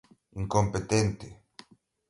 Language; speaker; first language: Portuguese; non-native, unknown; Galician